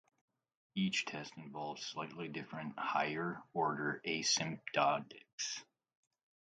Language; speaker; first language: English; native; English